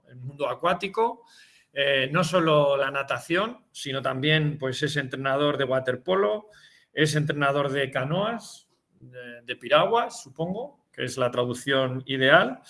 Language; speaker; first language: Spanish; native; Spanish